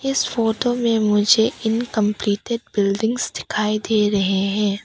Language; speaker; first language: Hindi; non-native, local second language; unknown